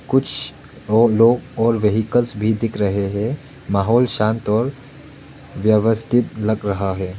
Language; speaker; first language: Hindi; non-native, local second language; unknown